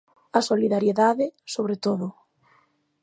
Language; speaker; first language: Galician; native; Galician